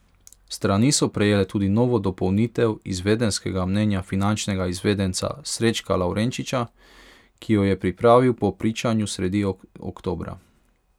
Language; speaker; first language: Slovenian; non-native, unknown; Hungarian